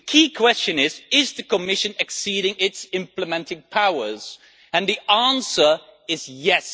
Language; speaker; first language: English; non-native, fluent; Dutch